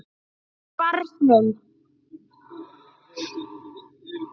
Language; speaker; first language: Icelandic; native; Icelandic